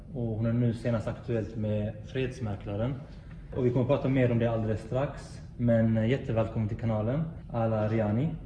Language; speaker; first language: Swedish; native; Swedish